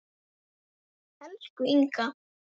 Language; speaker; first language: Icelandic; native; Icelandic